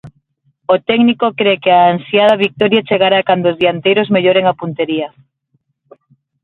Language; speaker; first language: Galician; non-native, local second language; Spanish